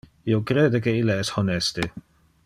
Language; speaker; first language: Interlingua; non-native, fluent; Dutch